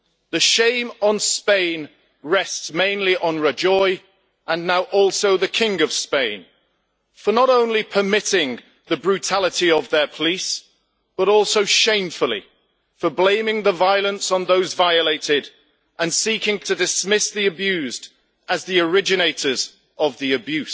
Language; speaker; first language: English; native; English